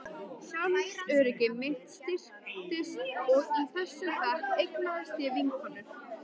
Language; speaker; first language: Icelandic; native; Icelandic